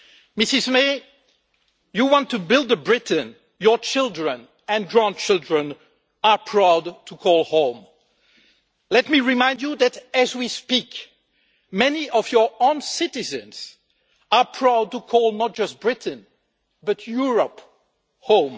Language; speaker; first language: English; non-native, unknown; French